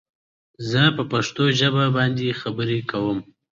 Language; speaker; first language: English; non-native, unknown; Pashto